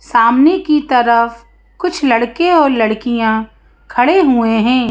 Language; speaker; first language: Hindi; native; Hindi